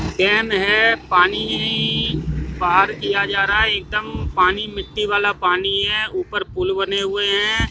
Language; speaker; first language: Hindi; native; Hindi